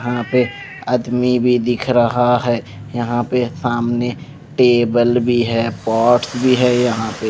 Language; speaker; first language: Hindi; non-native, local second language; Punjabi